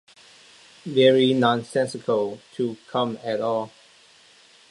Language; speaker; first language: English; non-native, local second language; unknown